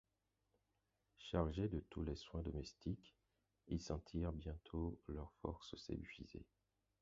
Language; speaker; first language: French; non-native, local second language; Haitian Creole